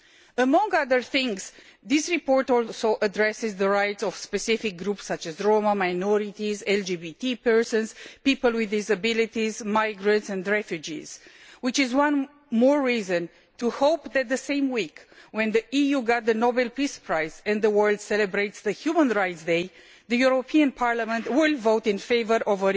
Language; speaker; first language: English; non-native, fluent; Romanian